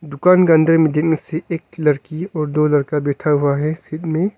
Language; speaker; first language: Hindi; non-native, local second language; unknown